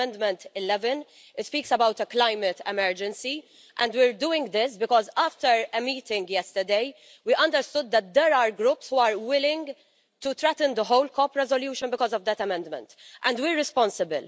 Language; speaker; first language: English; non-native, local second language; Maltese